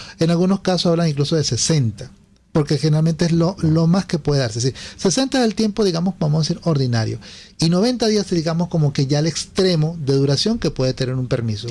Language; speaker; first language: Spanish; native; Spanish